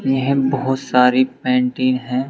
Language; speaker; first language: Hindi; native; Hindi